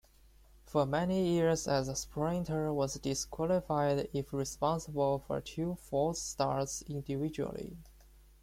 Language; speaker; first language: English; non-native, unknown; Chinese